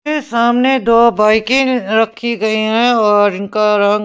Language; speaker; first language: Hindi; non-native, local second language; Punjabi